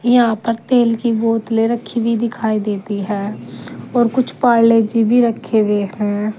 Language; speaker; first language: Hindi; native; Hindi